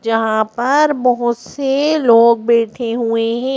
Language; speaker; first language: Hindi; native; Hindi